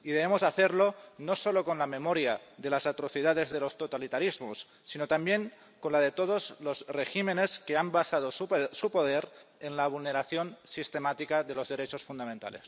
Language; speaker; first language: Spanish; non-native, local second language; Catalan